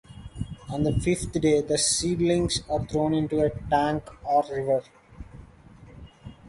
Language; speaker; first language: English; non-native, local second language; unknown